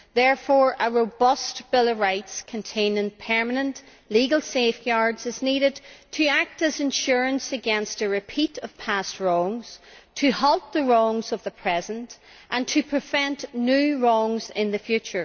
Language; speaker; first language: English; native; English